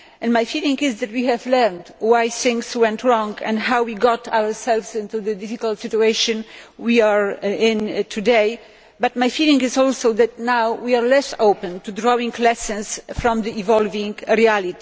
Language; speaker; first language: English; non-native, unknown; Polish